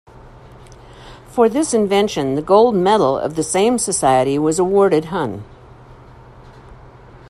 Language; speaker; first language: English; native; English